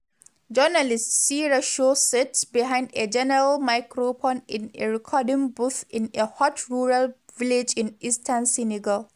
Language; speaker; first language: English; non-native, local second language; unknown